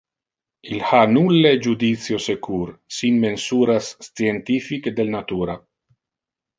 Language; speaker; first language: Interlingua; non-native, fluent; Italian